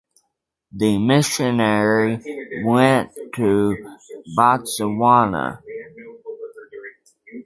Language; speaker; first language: English; native; English